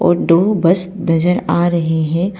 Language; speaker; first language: Hindi; non-native, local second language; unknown